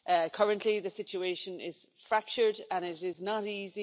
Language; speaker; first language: English; native; English